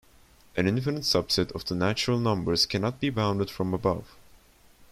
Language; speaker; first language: English; non-native, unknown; Turkish